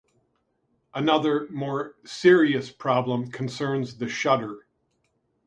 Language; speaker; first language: English; native; English